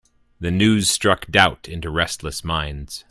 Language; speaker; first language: English; native; English